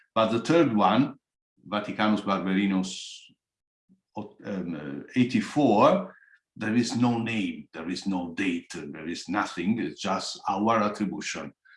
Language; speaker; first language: English; non-native, fluent; Italian